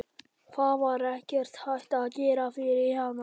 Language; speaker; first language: Icelandic; non-native, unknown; Polish